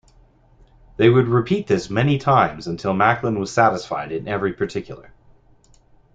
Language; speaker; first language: English; native; English